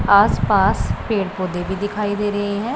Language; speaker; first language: Hindi; non-native, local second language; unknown